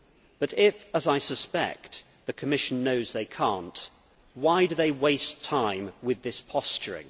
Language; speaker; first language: English; native; English